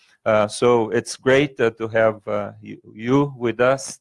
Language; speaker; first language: English; non-native, fluent; Portuguese